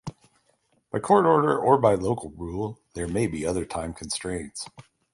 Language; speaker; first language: English; native; English